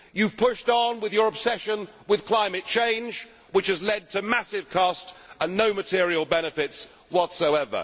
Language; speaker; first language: English; native; English